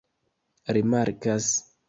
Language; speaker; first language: Esperanto; non-native, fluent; Kinyarwanda